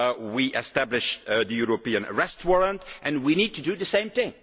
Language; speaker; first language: English; non-native, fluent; Dutch